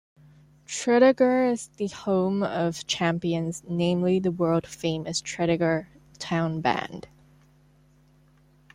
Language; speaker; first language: English; non-native, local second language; Cantonese